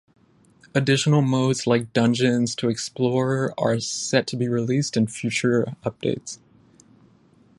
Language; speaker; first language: English; native; English